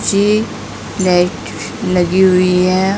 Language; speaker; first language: Hindi; native; Hindi